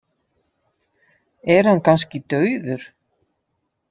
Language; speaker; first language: Icelandic; non-native, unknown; Dutch